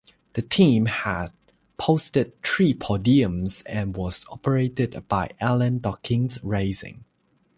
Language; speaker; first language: English; non-native, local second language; Chinese